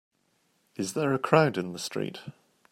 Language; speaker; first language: English; native; English